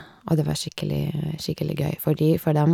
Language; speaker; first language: Norwegian; non-native, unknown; Lithuanian